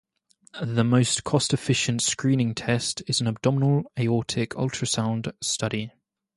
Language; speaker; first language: English; native; English